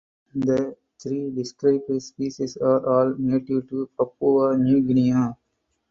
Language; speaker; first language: English; non-native, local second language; Tamil